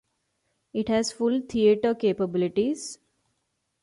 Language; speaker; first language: English; non-native, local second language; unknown